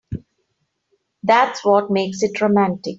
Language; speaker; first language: English; non-native, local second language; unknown